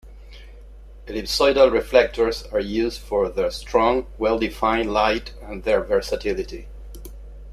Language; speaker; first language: English; non-native, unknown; Spanish